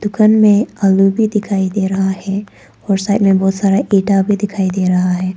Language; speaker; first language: Hindi; non-native, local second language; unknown